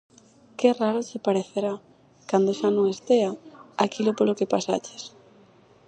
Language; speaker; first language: Galician; native; Galician